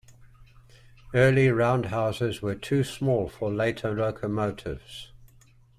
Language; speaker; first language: English; native; English